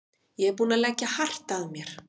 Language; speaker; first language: Icelandic; native; Icelandic